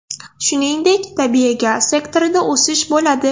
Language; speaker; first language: Uzbek; non-native, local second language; Russian